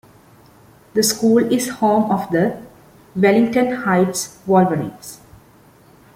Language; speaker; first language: English; non-native, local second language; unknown